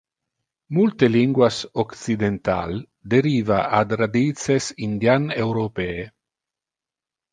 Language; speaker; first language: Interlingua; non-native, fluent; Italian